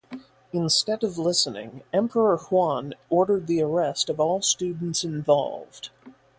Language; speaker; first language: English; native; English